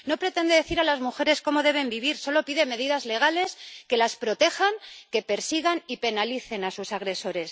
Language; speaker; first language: Spanish; native; Spanish